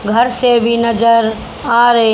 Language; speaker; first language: Hindi; native; Hindi